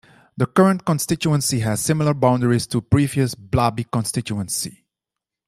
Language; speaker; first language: English; non-native, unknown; Dutch